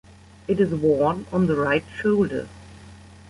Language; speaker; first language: English; non-native, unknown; German